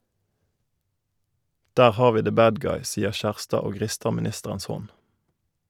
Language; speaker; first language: Norwegian; native; Norwegian